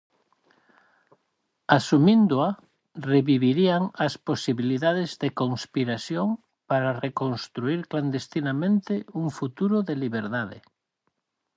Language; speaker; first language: Galician; native; Galician